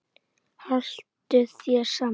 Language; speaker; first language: Icelandic; native; Icelandic